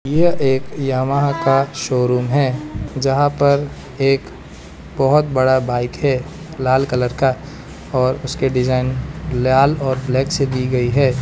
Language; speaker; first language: Hindi; non-native, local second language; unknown